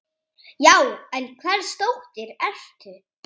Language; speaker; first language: Icelandic; native; Icelandic